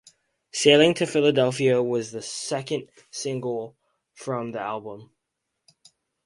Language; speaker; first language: English; native; English